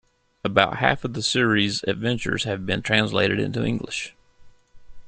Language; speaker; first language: English; native; English